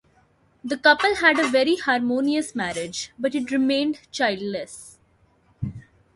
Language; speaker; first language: English; non-native, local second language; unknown